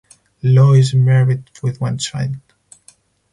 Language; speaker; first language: English; non-native, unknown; Spanish